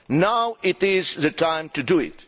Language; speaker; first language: English; non-native, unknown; Romanian